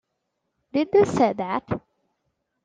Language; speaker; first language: English; non-native, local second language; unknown